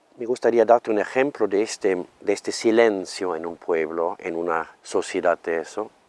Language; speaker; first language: Spanish; non-native, fluent; German